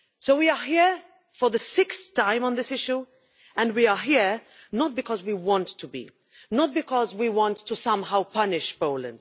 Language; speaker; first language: English; non-native, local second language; Maltese